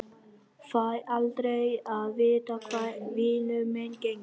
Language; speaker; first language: Icelandic; non-native, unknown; Vietnamese